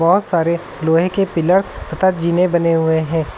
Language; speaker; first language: Hindi; native; Hindi